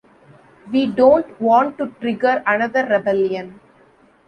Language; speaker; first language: English; non-native, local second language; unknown